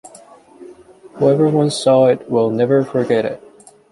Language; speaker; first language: English; native; English